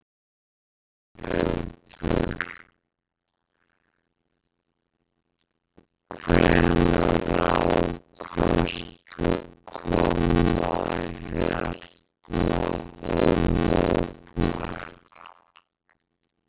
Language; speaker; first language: Icelandic; native; Icelandic